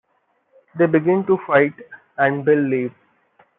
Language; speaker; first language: English; non-native, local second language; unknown